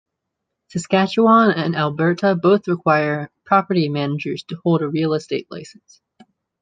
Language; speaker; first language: English; native; English